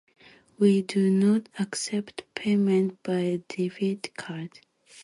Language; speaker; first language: English; non-native, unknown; Japanese